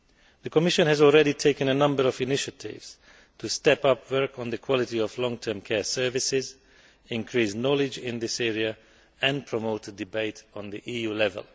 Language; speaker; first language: English; non-native, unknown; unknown